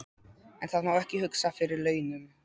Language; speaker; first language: Icelandic; non-native, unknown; Polish